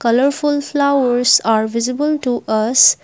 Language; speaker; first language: English; non-native, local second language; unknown